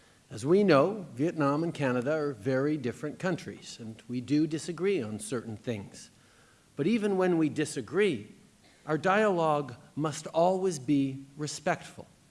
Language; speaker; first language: English; native; English